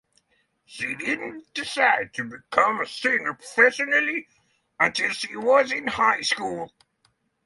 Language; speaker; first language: English; non-native, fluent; Norwegian